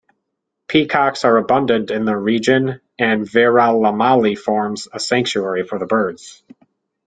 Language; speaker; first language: English; native; English